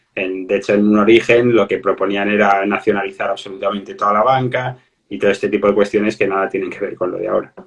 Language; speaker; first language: Spanish; native; Spanish